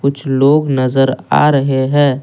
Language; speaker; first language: Hindi; non-native, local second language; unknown